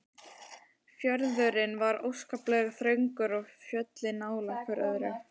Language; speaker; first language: Icelandic; native; Icelandic